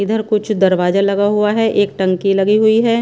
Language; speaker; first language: Hindi; non-native, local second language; Punjabi